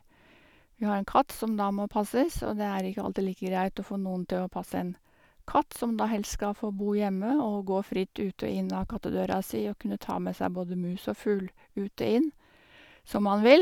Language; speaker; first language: Norwegian; native; Norwegian